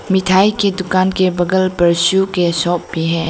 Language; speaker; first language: Hindi; non-native, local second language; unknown